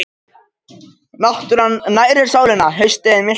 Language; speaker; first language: Icelandic; non-native, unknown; Japanese